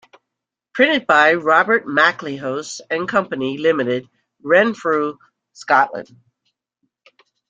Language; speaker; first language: English; native; English